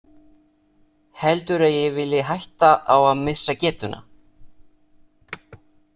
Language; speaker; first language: Icelandic; non-native, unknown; Italian